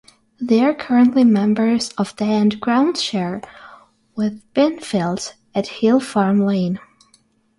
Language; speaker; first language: English; non-native, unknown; Russian